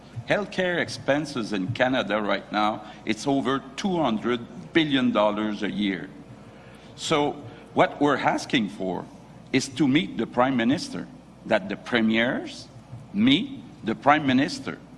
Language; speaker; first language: English; non-native, fluent; French